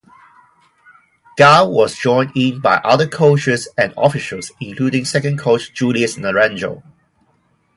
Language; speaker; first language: English; non-native, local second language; Cantonese